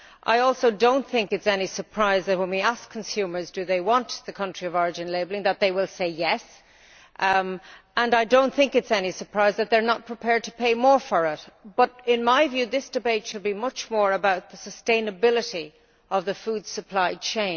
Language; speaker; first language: English; native; English